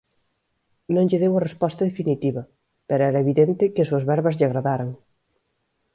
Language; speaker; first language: Galician; native; Galician